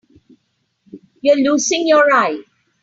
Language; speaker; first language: English; non-native, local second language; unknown